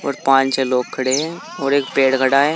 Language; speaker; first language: Hindi; native; Hindi